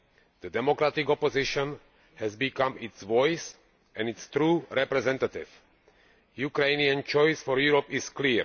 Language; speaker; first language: English; non-native, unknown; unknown